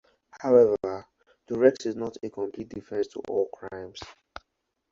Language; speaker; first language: English; non-native, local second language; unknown